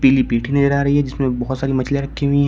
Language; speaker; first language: Hindi; native; Hindi